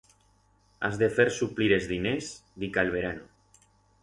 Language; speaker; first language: Aragonese; non-native, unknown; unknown